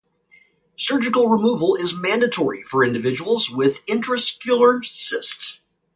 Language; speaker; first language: English; native; English